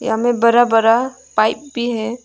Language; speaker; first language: Hindi; non-native, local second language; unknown